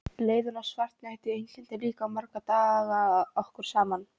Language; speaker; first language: Icelandic; non-native, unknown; Polish